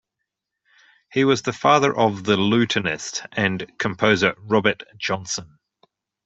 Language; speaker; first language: English; native; English